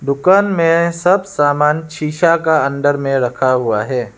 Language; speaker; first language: Hindi; non-native, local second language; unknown